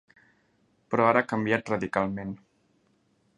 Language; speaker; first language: Catalan; native; Catalan